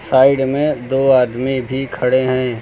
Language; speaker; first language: Hindi; native; Hindi